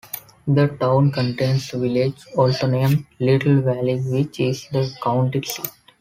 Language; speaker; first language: English; non-native, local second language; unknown